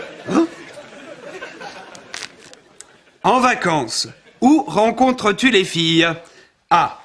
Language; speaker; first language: French; native; French